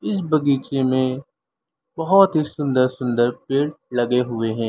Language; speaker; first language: Hindi; native; Hindi